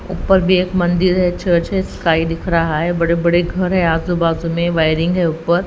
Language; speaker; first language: Hindi; native; Hindi